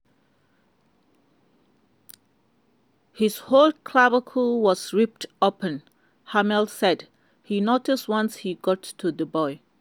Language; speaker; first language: English; non-native, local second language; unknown